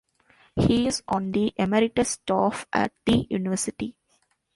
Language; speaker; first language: English; non-native, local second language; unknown